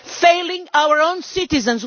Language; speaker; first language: English; non-native, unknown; Portuguese